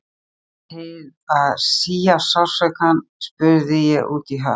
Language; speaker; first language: Icelandic; native; Icelandic